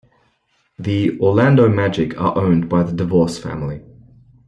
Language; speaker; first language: English; native; English